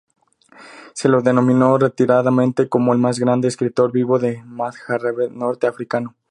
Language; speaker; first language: Spanish; native; Spanish